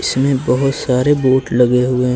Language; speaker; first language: Hindi; native; Hindi